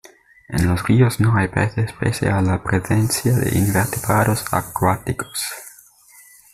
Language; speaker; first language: Spanish; native; Spanish